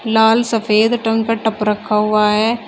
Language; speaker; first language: Hindi; native; Hindi